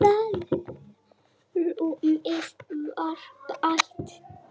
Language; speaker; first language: Icelandic; native; Icelandic